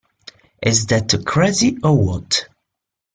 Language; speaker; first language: English; non-native, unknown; Italian